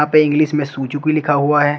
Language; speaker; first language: Hindi; native; Hindi